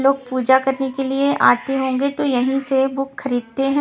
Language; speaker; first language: Hindi; non-native, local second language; Punjabi